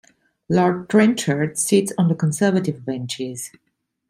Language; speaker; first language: English; non-native, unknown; Italian